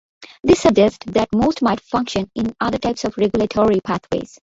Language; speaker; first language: English; non-native, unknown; Bangla